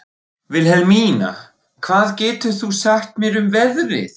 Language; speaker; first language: Icelandic; non-native, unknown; German